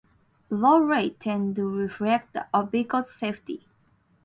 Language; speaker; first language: English; non-native, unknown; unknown